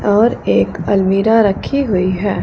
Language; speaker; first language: Hindi; non-native, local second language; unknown